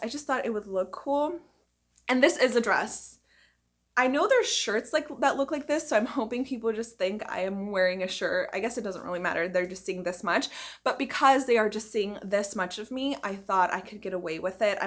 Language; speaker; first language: English; early bilingual, other home language; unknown